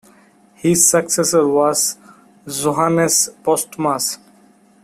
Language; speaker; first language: English; non-native, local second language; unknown